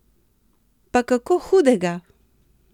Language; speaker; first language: Slovenian; native; Slovenian